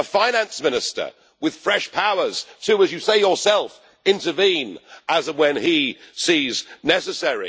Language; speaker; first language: English; native; English